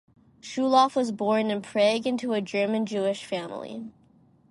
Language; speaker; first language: English; non-native, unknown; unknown